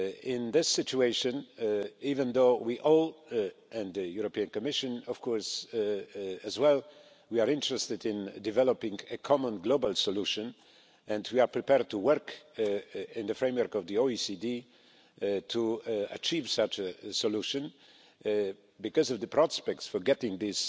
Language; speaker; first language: English; non-native, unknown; Polish